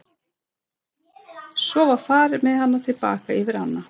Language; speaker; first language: Icelandic; non-native, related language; Swedish